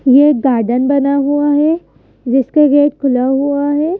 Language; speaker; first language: Hindi; native; Hindi